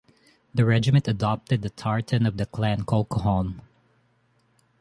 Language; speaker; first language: English; non-native, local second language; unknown